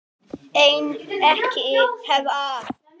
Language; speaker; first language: Icelandic; native; Icelandic